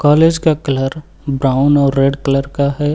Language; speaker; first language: Hindi; native; Hindi